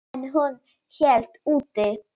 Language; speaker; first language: Icelandic; non-native, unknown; Polish